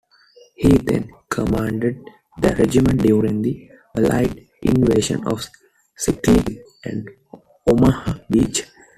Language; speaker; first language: English; non-native, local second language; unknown